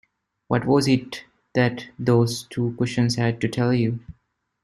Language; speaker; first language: English; non-native, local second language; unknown